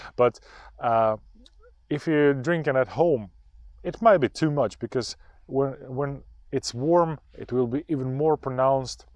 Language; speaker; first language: English; non-native, fluent; Ukrainian